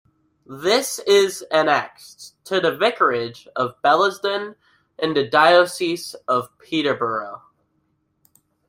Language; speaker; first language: English; native; English